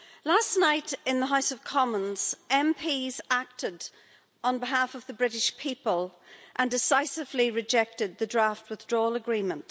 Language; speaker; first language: English; native; English